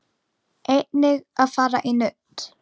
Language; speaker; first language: Icelandic; native; Icelandic